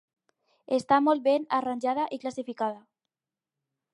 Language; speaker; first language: Catalan; non-native, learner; Spanish